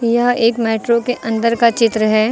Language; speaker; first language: Hindi; native; Hindi